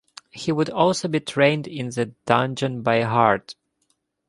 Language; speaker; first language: English; non-native, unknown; Ukrainian